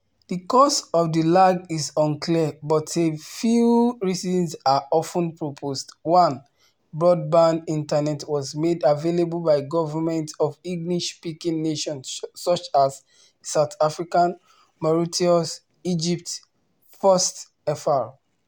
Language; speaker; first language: English; non-native, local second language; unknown